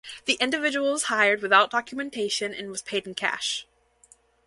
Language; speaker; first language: English; native; English